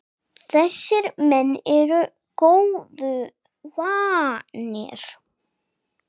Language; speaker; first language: Icelandic; non-native, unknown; English